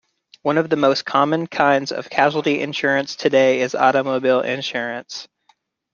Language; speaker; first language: English; native; English